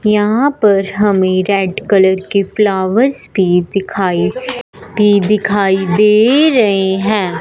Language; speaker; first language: Hindi; non-native, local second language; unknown